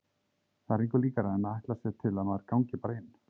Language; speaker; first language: Icelandic; native; Icelandic